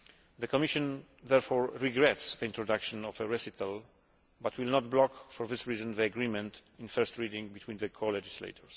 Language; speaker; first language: English; non-native, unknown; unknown